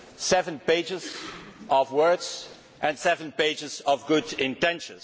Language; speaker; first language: English; non-native, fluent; Dutch